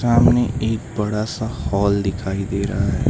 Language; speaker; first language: Hindi; native; Hindi